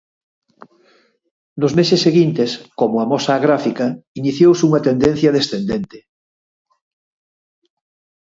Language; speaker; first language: Galician; native; Galician